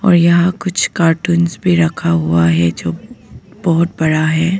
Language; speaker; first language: Hindi; non-native, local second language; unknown